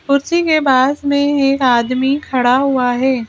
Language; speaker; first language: Hindi; native; Hindi